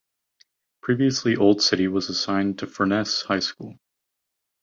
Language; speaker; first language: English; native; English